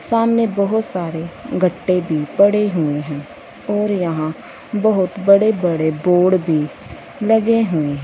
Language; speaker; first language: Hindi; non-native, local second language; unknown